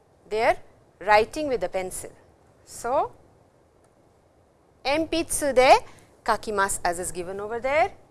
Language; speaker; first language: English; non-native, local second language; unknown